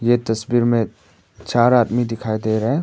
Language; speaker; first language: Hindi; non-native, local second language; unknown